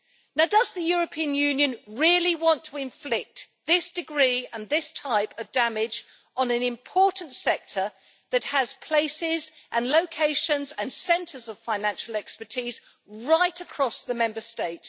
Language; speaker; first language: English; native; English